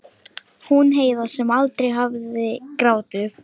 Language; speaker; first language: Icelandic; non-native, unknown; Lithuanian